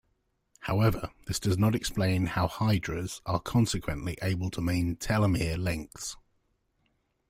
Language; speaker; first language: English; native; English